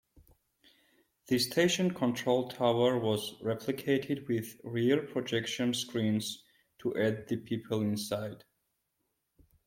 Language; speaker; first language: English; non-native, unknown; Georgian